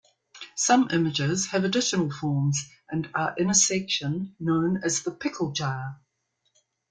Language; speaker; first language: English; native; English